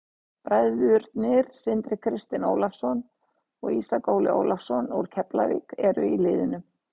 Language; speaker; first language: Icelandic; native; Icelandic